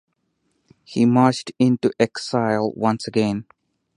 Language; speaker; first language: English; non-native, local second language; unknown